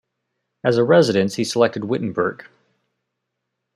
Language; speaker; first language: English; native; English